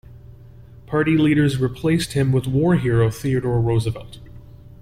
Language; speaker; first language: English; native; English